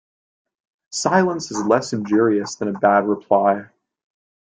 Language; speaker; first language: English; native; English